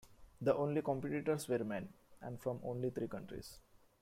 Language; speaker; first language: English; non-native, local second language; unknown